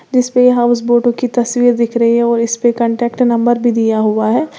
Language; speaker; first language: Hindi; native; Hindi